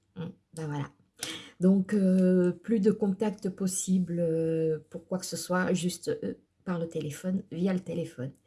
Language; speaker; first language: French; early bilingual, other home language; Portuguese